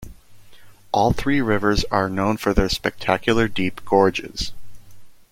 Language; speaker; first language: English; native; English